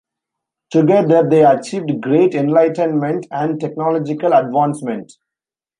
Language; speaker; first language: English; non-native, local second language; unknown